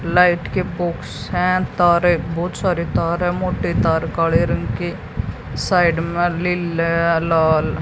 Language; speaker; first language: Hindi; native; Hindi